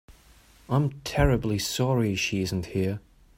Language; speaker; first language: English; non-native, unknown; German